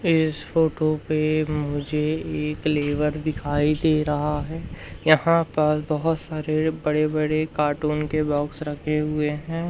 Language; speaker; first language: Hindi; native; Hindi